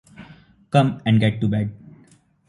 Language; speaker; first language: English; non-native, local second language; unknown